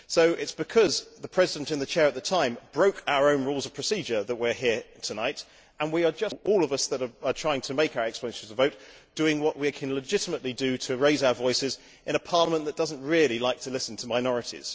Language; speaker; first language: English; native; English